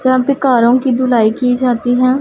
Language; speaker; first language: Hindi; non-native, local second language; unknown